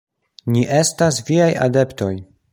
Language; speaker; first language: Esperanto; non-native, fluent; Polish